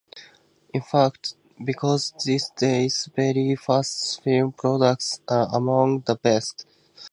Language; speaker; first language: English; native; English